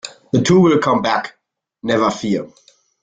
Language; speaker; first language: English; non-native, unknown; German